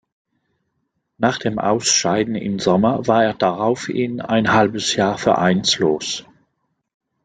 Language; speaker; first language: German; non-native, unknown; French